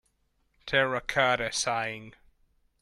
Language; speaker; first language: English; non-native, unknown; Hungarian